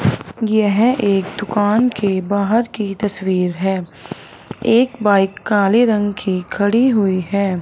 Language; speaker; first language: Hindi; non-native, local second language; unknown